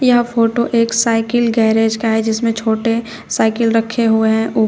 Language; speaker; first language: Hindi; native; Hindi